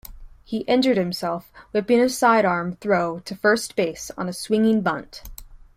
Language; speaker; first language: English; native; English